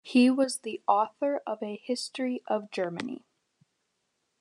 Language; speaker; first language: English; native; English